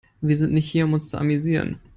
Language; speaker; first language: English; non-native, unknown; German